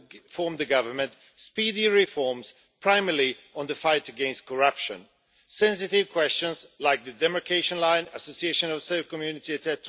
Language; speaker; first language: English; non-native, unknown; Swedish